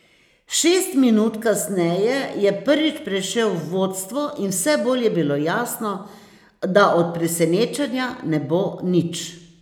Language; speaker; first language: Slovenian; native; Slovenian